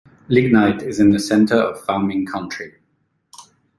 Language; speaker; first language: English; non-native, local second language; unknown